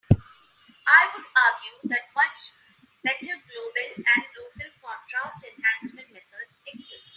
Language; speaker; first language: English; non-native, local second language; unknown